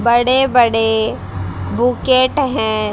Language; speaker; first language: Hindi; native; Hindi